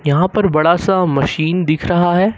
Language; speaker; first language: Hindi; native; Hindi